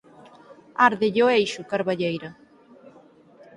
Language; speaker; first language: Galician; native; Galician